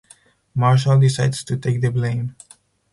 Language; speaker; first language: English; non-native, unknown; Spanish